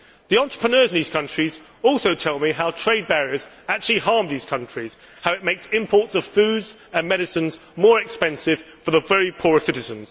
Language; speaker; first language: English; native; English